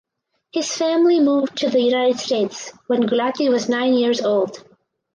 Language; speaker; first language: English; native; English